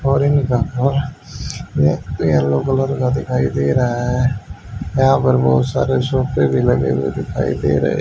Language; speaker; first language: Hindi; native; Hindi